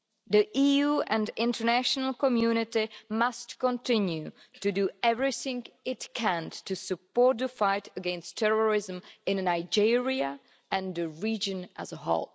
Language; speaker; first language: English; non-native, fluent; Czech